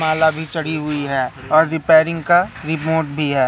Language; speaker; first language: Hindi; native; Hindi